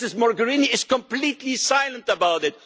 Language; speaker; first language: English; non-native, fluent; Dutch